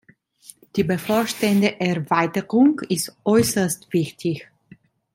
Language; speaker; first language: German; non-native, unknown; Italian